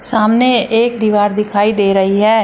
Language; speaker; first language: Hindi; native; Hindi